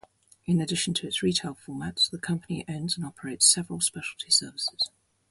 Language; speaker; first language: English; native; English